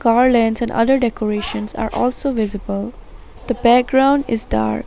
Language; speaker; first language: English; non-native, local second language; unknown